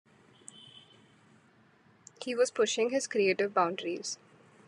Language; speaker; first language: English; non-native, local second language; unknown